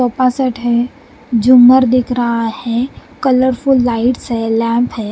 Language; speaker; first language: Hindi; non-native, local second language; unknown